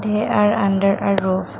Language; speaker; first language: English; non-native, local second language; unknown